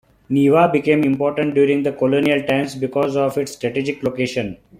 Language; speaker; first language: English; non-native, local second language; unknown